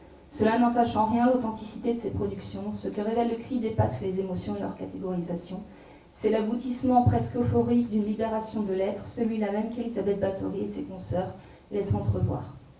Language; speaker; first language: French; native; French